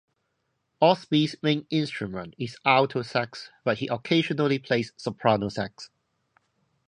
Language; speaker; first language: English; non-native, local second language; Cantonese